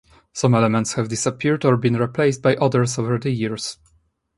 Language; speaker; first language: English; non-native, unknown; Polish